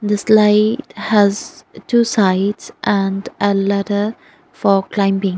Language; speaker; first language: English; non-native, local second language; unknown